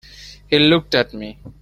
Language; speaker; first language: English; non-native, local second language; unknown